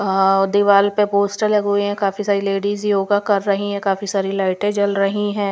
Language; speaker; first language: Hindi; non-native, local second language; Punjabi